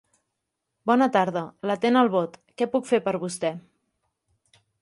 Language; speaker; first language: Catalan; native; Catalan